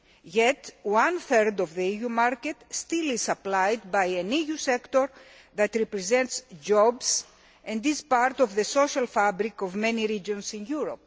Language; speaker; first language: English; non-native, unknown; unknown